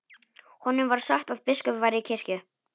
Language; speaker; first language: Icelandic; non-native, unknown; Polish